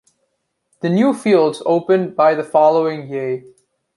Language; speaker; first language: English; native; English